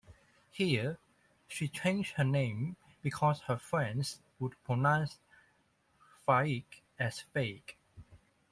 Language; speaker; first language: English; non-native, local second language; Cantonese